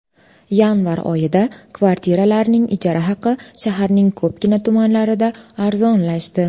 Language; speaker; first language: Uzbek; native; Uzbek